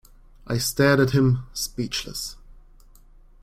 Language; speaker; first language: English; non-native, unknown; German